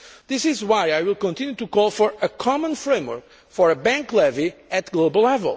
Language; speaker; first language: English; non-native, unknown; Portuguese